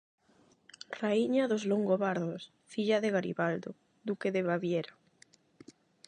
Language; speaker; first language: Galician; non-native, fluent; Spanish